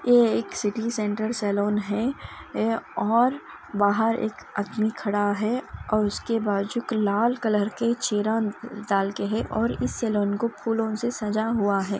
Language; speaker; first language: Hindi; non-native, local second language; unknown